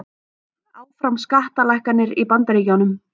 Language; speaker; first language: Icelandic; native; Icelandic